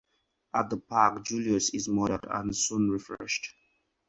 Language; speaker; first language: English; non-native, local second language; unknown